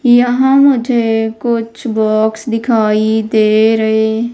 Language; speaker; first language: Hindi; native; Hindi